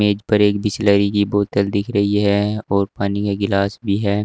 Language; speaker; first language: Hindi; native; Hindi